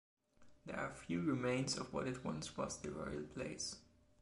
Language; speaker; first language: English; non-native, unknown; German